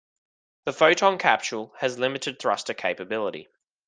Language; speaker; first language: English; native; English